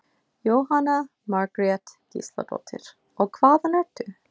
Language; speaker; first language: Icelandic; non-native, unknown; English